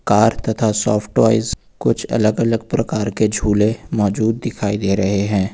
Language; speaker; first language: Hindi; native; Hindi